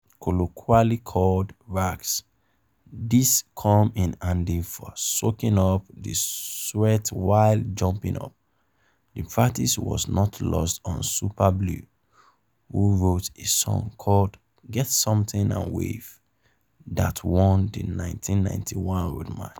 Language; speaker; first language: English; non-native, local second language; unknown